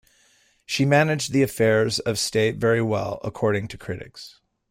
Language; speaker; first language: English; native; English